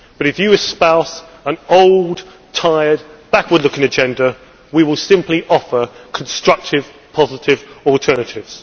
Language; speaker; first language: English; native; English